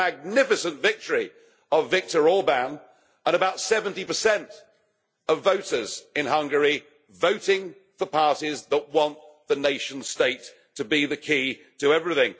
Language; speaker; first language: English; native; English